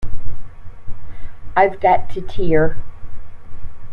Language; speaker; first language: English; native; English